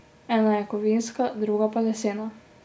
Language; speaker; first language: Slovenian; native; Slovenian